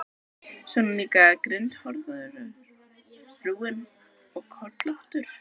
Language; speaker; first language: Icelandic; native; Icelandic